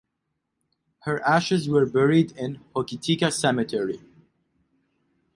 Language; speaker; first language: English; non-native, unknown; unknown